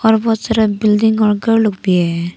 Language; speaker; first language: Hindi; non-native, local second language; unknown